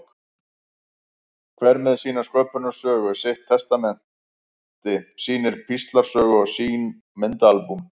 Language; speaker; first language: Icelandic; native; Icelandic